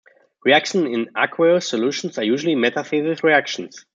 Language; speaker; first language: English; non-native, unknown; German